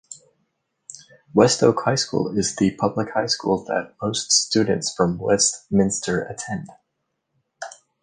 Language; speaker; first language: English; native; English